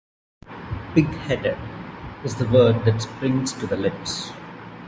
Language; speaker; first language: English; non-native, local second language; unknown